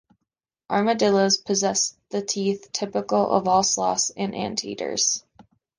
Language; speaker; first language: English; native; English